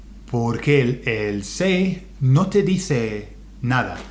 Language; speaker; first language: Spanish; non-native, fluent; English